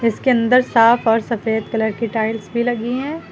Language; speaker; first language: Hindi; native; Hindi